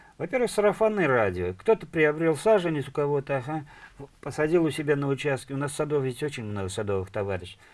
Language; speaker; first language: Russian; non-native, local second language; Tatar